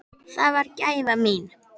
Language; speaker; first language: Icelandic; native; Icelandic